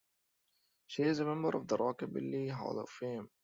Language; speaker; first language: English; non-native, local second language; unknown